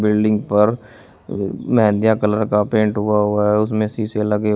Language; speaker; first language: Hindi; native; Hindi